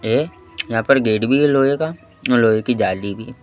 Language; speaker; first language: Hindi; native; Hindi